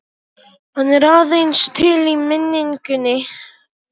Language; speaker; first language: Icelandic; non-native, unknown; Polish